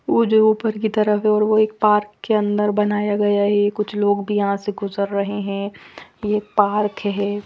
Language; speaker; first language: Hindi; non-native, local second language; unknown